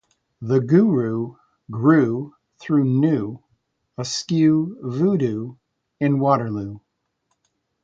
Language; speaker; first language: English; native; English